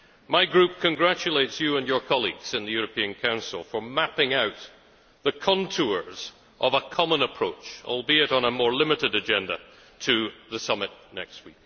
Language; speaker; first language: English; native; English